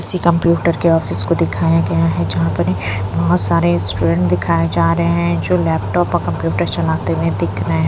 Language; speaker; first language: Hindi; non-native, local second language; Punjabi